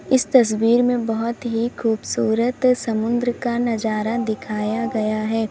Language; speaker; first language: Hindi; native; Hindi